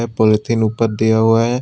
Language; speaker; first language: Hindi; non-native, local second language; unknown